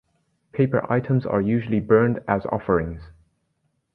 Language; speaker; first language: English; native; English